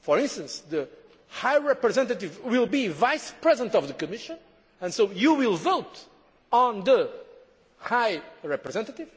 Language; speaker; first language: English; non-native, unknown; Portuguese